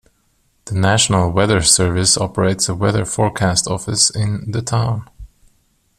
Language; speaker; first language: English; non-native, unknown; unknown